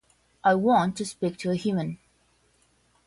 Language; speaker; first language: English; non-native, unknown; Portuguese